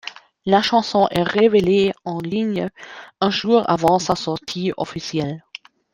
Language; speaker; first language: French; non-native, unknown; German